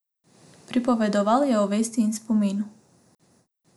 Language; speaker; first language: Slovenian; non-native, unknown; Macedonian